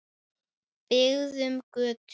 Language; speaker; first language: Icelandic; native; Icelandic